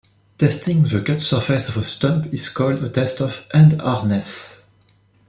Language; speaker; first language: English; non-native, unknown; French